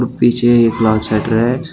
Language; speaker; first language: Hindi; native; Hindi